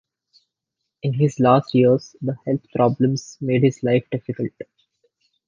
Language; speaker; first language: English; non-native, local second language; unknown